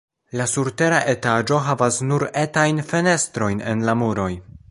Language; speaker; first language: Esperanto; non-native, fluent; Polish